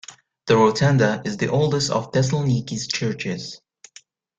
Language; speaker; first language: English; native; English